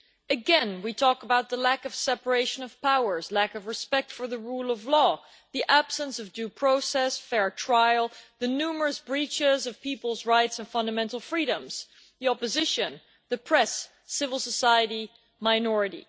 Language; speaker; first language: English; non-native, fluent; Dutch